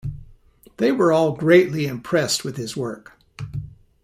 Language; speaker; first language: English; native; English